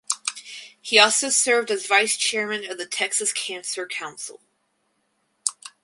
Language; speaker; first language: English; native; English